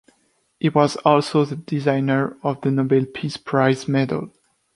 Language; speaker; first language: English; non-native, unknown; French